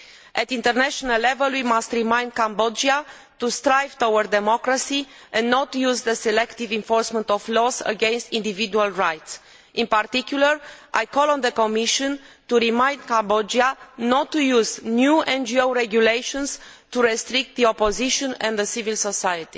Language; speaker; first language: English; non-native, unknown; Romanian